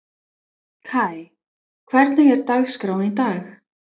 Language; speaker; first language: Icelandic; non-native, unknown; English